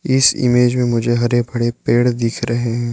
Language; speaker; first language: Hindi; non-native, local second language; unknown